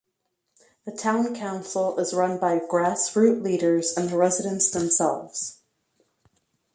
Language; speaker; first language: English; native; English